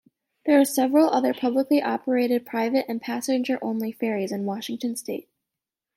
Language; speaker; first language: English; native; English